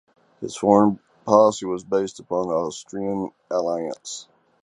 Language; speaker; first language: English; native; English